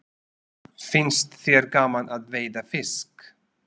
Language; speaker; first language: Icelandic; non-native, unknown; Slovak